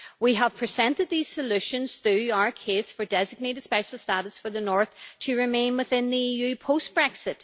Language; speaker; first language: English; native; English